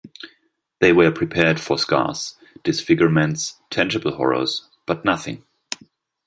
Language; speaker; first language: English; non-native, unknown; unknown